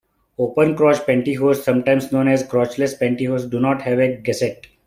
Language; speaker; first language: English; non-native, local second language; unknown